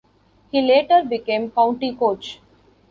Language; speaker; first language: English; non-native, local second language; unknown